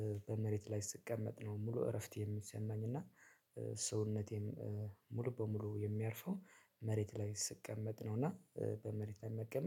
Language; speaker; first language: Amharic; native; Amharic